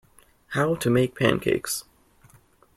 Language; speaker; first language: English; native; English